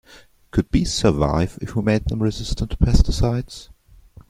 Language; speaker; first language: English; non-native, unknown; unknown